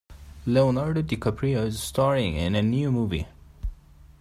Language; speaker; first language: English; non-native, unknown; Persian